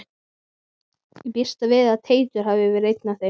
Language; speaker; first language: Icelandic; native; Icelandic